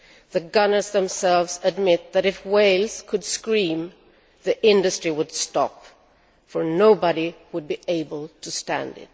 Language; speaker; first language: English; non-native, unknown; Swedish